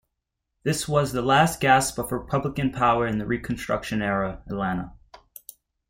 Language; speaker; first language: English; native; English